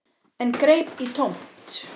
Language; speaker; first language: Icelandic; native; Icelandic